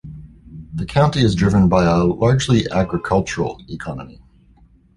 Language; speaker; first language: English; native; English